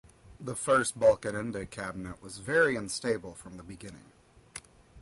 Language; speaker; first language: English; native; English